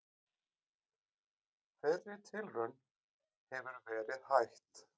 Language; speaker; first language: Icelandic; native; Icelandic